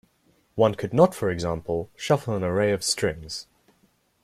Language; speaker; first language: English; native; English